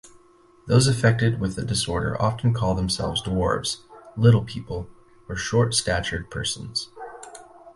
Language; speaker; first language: English; native; English